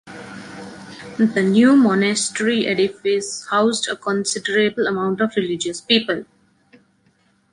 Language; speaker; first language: English; non-native, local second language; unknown